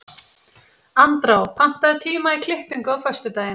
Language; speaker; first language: Icelandic; native; Icelandic